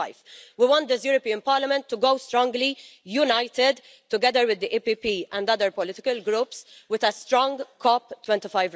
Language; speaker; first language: English; non-native, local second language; Maltese